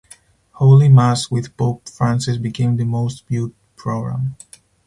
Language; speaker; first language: English; non-native, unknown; Spanish